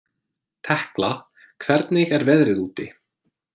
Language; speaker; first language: Icelandic; non-native, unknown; English